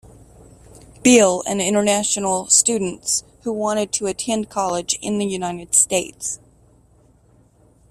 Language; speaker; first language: English; native; English